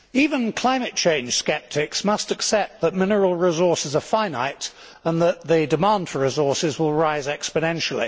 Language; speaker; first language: English; native; English